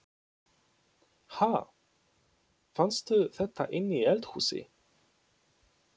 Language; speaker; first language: Icelandic; non-native, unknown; Polish